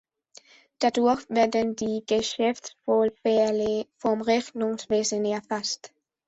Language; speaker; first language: German; non-native, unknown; Spanish